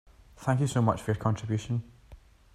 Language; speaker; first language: English; native; English